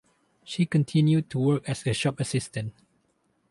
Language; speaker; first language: English; non-native, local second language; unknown